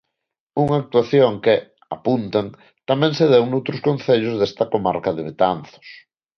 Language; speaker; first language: Galician; non-native, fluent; Spanish